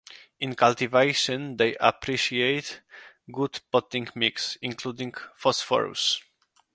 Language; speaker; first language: English; non-native, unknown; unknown